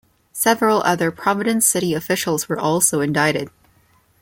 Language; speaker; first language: English; non-native, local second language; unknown